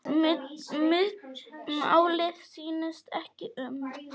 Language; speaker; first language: Icelandic; non-native, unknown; Polish